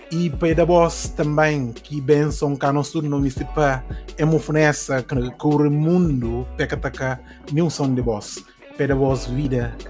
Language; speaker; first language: Portuguese; non-native, local second language; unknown